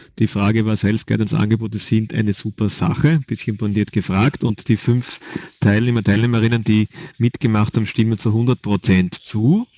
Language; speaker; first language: German; native; German